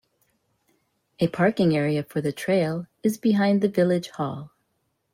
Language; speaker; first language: English; native; English